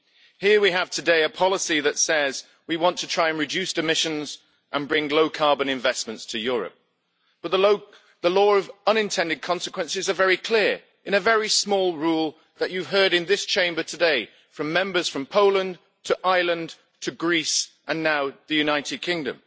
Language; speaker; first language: English; native; English